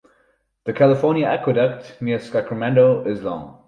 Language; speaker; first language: English; non-native, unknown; German